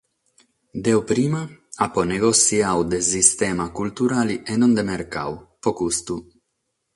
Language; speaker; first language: Sardinian; non-native, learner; Catalan